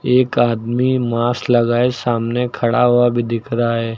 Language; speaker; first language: Hindi; native; Hindi